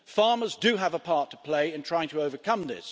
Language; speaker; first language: English; native; English